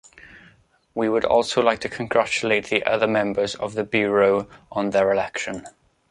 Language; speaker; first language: English; native; English